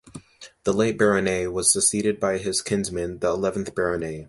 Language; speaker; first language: English; native; English